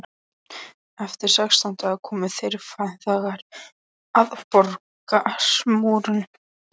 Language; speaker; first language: Icelandic; non-native, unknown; Polish